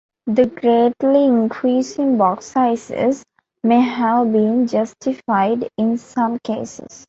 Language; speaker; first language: English; non-native, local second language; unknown